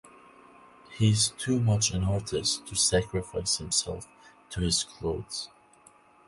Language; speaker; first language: English; non-native, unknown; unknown